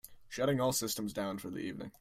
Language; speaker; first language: English; native; English